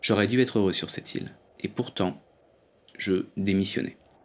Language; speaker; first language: French; native; French